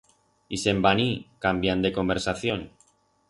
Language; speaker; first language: Aragonese; non-native, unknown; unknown